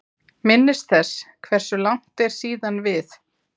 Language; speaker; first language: Icelandic; native; Icelandic